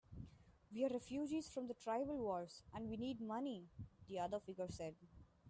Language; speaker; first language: English; non-native, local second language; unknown